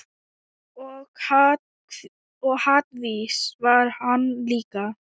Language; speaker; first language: Icelandic; non-native, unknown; Thai